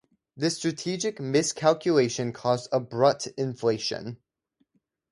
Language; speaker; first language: English; native; English